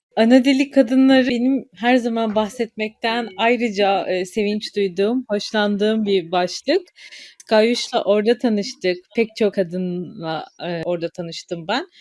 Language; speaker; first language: Turkish; native; Turkish